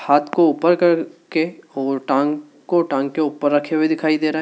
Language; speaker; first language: Hindi; native; Hindi